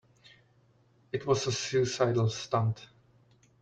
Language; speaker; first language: English; non-native, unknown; Czech